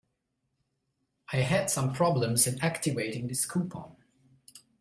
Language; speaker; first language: English; non-native, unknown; German